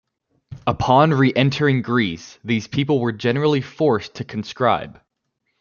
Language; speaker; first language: English; native; English